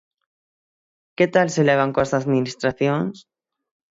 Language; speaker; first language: Galician; native; Galician